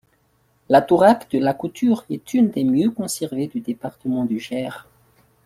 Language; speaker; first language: French; non-native, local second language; Malagasy